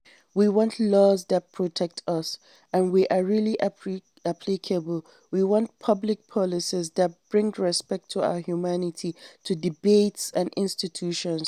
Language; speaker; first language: English; non-native, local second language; Hausa